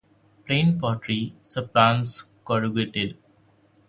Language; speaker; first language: English; non-native, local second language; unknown